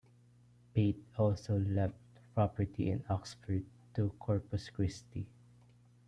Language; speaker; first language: English; non-native, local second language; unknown